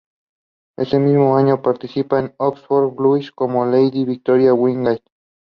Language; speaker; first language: English; non-native, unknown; Spanish